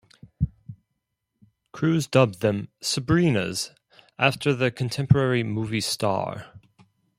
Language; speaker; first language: English; non-native, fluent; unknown